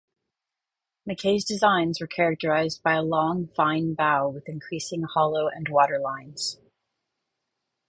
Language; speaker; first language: English; native; English